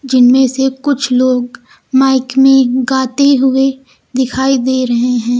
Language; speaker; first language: Hindi; native; Hindi